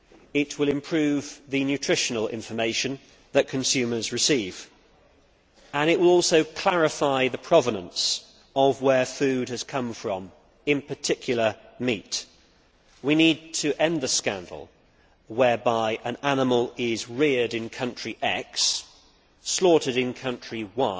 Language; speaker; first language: English; native; English